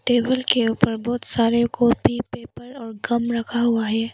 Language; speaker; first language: Hindi; non-native, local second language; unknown